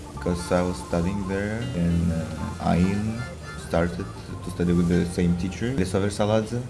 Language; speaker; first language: English; non-native, fluent; Russian